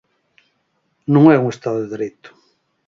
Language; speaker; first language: Galician; native; Galician